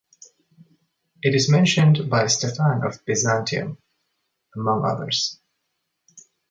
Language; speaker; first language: English; native; English